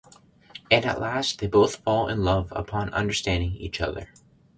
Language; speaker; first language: English; native; English